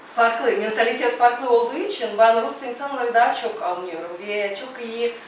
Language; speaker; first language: Turkish; non-native, fluent; Russian